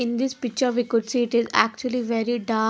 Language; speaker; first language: English; non-native, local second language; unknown